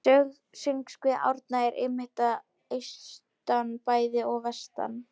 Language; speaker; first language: Icelandic; non-native, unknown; Polish